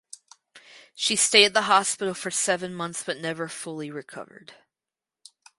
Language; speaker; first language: English; native; English